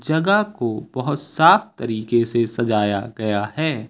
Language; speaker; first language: Hindi; native; Hindi